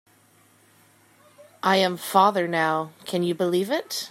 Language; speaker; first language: English; native; English